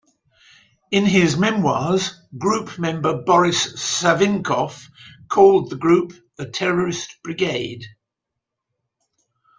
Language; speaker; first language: English; native; English